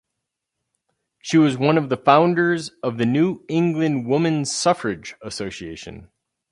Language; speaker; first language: English; native; English